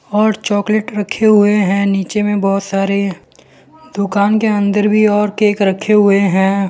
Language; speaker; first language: Hindi; non-native, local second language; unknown